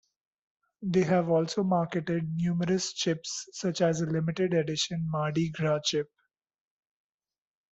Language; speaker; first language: English; non-native, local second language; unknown